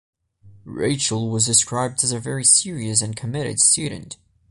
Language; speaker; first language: English; non-native, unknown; Portuguese